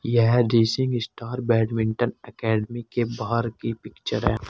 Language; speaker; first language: Hindi; native; Hindi